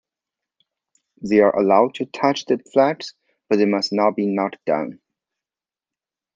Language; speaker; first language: English; non-native, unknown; Chinese